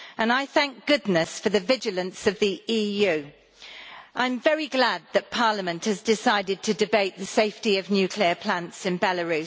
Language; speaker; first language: English; native; English